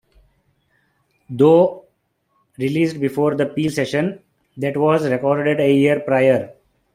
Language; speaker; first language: English; non-native, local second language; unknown